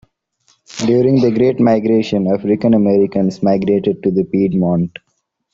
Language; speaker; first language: English; non-native, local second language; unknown